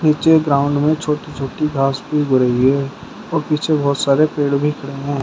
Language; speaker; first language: Hindi; native; Hindi